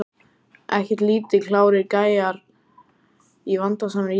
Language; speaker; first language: Icelandic; native; Icelandic